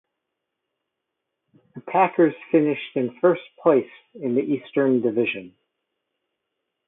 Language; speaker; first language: English; native; English